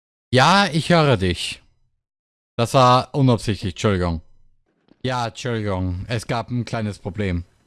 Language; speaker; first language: German; native; German